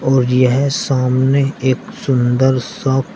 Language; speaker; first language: Hindi; native; Hindi